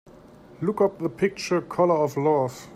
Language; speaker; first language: English; native; English